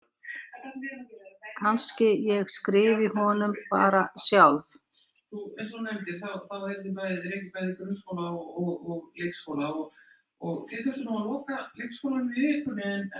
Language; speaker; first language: Icelandic; native; Icelandic